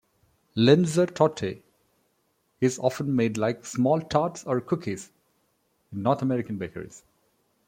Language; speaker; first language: English; non-native, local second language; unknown